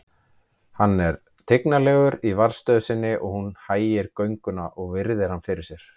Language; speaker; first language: Icelandic; native; Icelandic